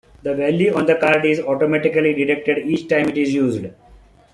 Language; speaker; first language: English; non-native, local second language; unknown